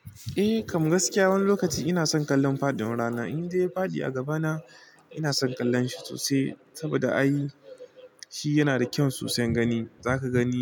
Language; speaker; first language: Hausa; non-native, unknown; Igbo